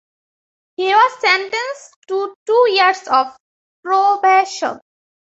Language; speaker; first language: English; non-native, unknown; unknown